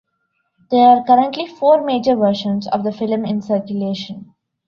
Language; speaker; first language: English; non-native, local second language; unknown